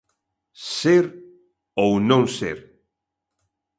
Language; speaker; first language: Galician; native; Galician